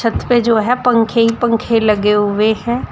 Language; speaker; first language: Hindi; native; Hindi